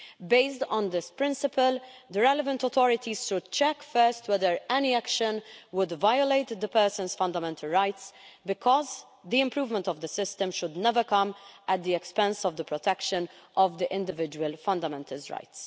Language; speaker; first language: English; non-native, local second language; Maltese